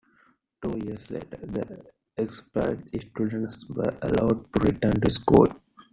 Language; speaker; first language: English; non-native, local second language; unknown